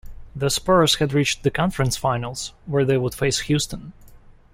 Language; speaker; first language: English; non-native, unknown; Russian